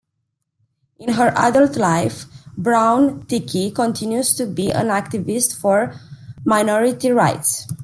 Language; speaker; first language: English; non-native, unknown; Romanian